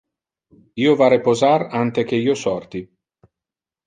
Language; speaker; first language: Interlingua; non-native, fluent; Italian